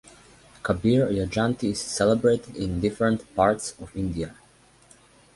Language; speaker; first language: English; non-native, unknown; Serbian